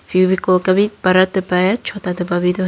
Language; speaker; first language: Hindi; non-native, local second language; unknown